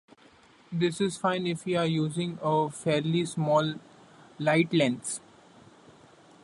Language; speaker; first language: English; non-native, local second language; Marathi